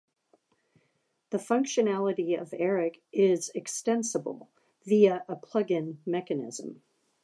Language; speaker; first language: English; native; English